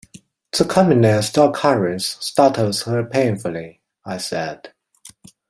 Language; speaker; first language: English; non-native, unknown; Chinese